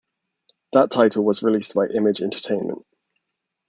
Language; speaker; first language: English; native; English